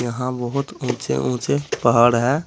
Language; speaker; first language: Hindi; native; Hindi